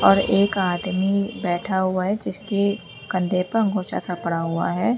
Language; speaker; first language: Hindi; native; Hindi